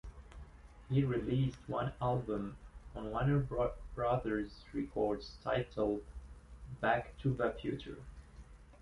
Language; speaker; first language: English; non-native, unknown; French